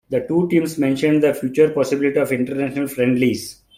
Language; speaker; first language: English; non-native, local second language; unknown